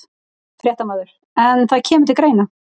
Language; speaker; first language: Icelandic; native; Icelandic